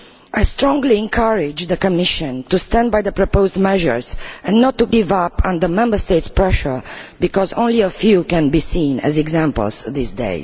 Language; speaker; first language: English; non-native, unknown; Romanian